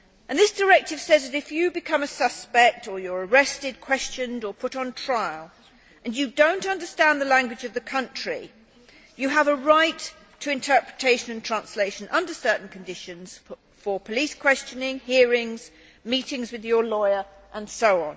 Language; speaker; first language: English; native; English